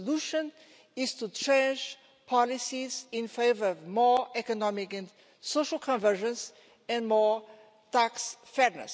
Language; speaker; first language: English; non-native, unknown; Portuguese